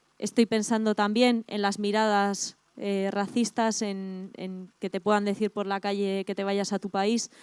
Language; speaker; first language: Spanish; native; Spanish